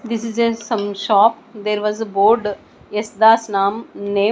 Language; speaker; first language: English; non-native, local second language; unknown